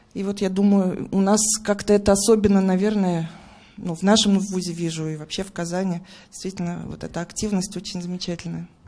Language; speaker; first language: Russian; native; Russian